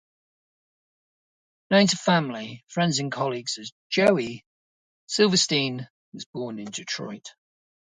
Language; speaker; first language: English; native; English